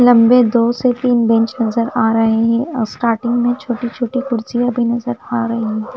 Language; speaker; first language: Hindi; non-native, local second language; Punjabi